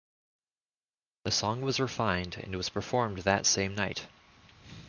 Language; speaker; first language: English; native; English